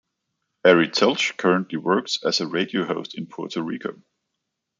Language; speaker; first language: English; non-native, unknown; Danish